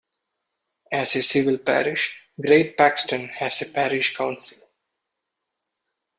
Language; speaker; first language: English; non-native, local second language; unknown